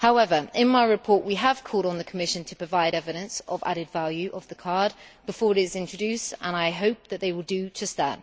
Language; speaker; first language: English; native; English